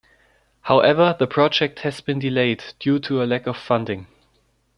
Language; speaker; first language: English; non-native, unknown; German